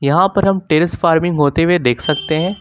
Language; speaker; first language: Hindi; native; Hindi